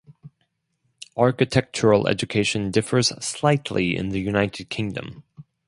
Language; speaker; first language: English; non-native, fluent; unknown